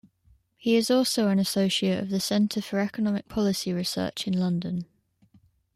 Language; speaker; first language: English; native; English